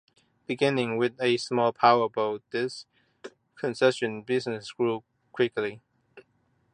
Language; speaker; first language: English; non-native, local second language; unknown